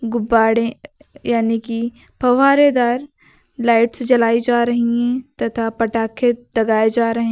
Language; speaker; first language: Hindi; native; Hindi